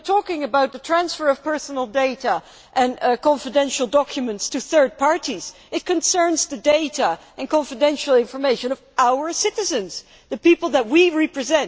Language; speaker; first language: English; non-native, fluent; Dutch